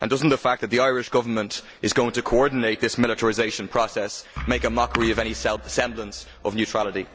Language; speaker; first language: English; native; English